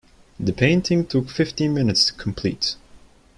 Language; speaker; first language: English; non-native, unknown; Turkish